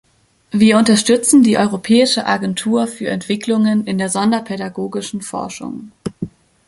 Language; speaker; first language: German; native; German